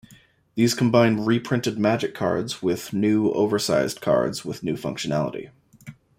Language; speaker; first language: English; native; English